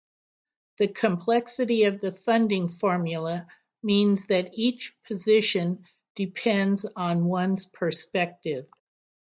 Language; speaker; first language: English; native; English